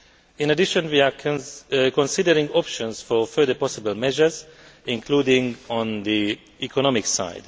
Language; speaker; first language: English; non-native, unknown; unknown